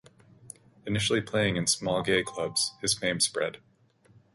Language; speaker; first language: English; native; English